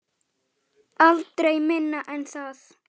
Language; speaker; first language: Icelandic; native; Icelandic